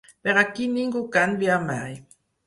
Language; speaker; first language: Catalan; non-native, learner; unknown